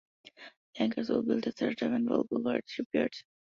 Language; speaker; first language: English; non-native, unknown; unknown